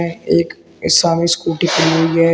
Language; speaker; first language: Hindi; native; Hindi